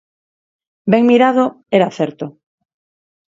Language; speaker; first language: Galician; non-native, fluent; Spanish